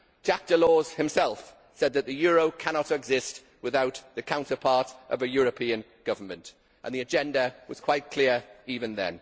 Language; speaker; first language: English; native; English